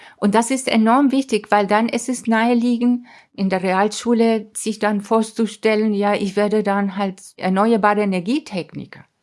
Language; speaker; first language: German; non-native, fluent; Spanish